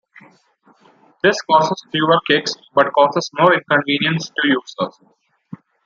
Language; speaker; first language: English; non-native, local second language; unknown